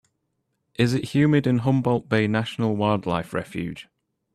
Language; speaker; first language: English; native; English